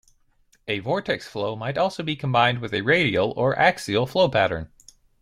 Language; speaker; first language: English; native; English